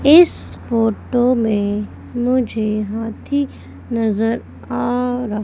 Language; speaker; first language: Hindi; native; Hindi